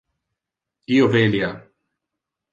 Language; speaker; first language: Interlingua; non-native, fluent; Italian